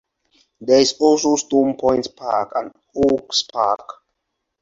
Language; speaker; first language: English; non-native, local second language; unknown